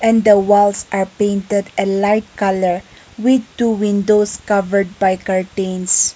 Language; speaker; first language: English; non-native, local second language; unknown